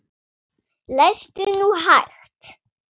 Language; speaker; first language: Icelandic; non-native, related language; Swedish